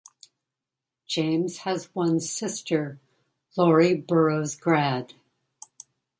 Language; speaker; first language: English; native; English